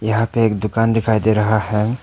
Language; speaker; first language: Hindi; non-native, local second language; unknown